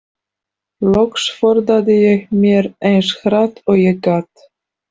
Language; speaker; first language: Icelandic; non-native, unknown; Polish